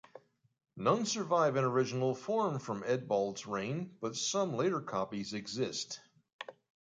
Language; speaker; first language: English; native; English